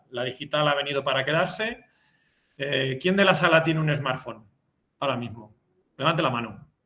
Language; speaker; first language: Spanish; native; Spanish